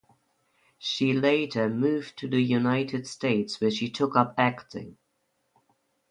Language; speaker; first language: English; non-native, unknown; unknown